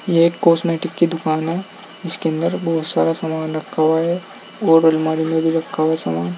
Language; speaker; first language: Hindi; native; Hindi